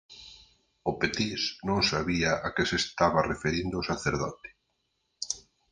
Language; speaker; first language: Galician; native; Galician